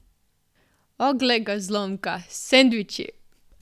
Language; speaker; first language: Slovenian; native; Slovenian